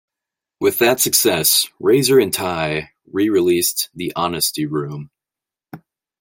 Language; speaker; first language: English; native; English